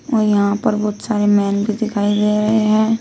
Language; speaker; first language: Hindi; native; Hindi